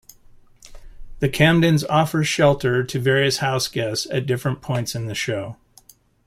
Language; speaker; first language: English; native; English